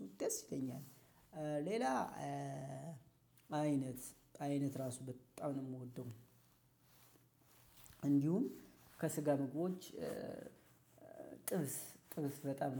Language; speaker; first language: Amharic; native; Amharic